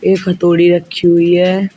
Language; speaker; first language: Hindi; native; Hindi